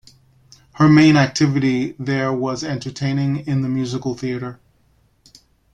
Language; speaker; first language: English; native; English